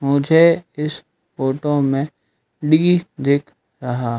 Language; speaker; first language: Hindi; native; Hindi